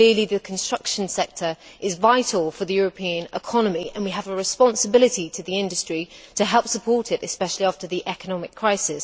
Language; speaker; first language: English; native; English